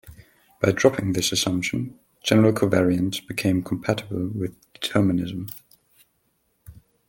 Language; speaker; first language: English; non-native, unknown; German